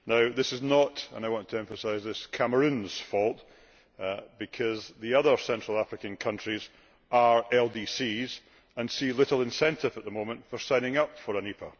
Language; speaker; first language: English; native; English